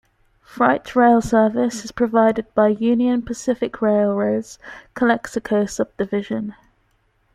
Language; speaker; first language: English; native; English